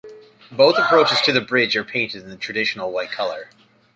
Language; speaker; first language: English; native; English